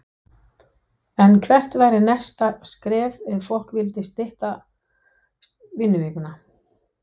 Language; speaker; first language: Icelandic; non-native, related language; Danish